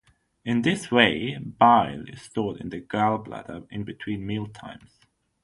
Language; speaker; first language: English; non-native, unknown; German